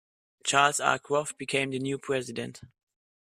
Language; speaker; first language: English; non-native, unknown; German